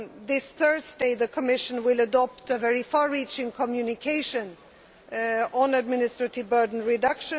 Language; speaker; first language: English; non-native, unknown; Swedish